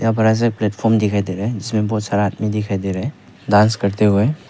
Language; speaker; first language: Hindi; non-native, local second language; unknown